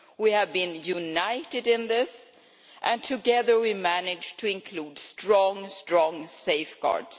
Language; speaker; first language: English; non-native, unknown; Swedish